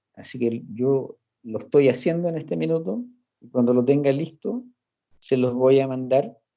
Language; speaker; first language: Spanish; early bilingual, heritage; Spanish